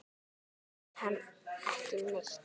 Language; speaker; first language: Icelandic; native; Icelandic